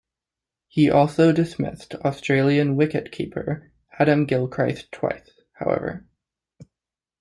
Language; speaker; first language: English; native; English